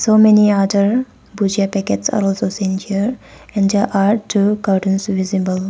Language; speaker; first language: English; non-native, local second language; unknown